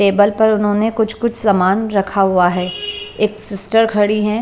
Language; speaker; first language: Hindi; non-native, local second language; Punjabi